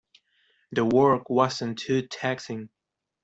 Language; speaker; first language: English; non-native, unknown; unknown